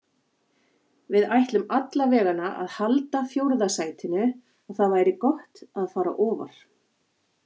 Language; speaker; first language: Icelandic; native; Icelandic